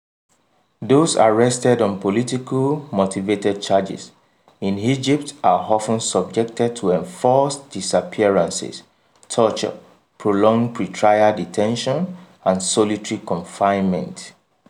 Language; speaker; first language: English; non-native, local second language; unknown